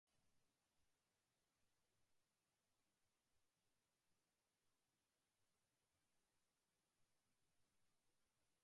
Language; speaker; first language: English; native; English